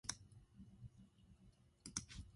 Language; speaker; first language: English; native; English